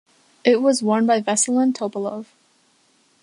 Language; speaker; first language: English; native; English